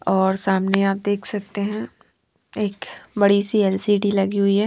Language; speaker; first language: Hindi; non-native, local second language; Punjabi